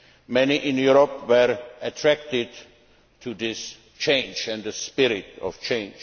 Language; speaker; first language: English; non-native, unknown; Czech